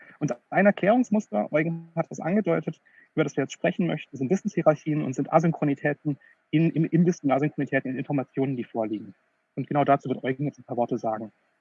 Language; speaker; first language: German; native; German